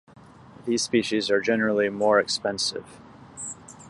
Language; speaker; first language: English; native; English